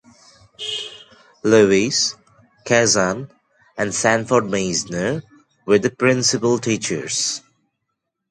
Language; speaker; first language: English; non-native, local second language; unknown